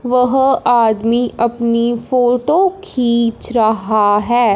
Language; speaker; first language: Hindi; non-native, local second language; Punjabi